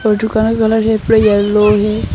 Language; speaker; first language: Hindi; non-native, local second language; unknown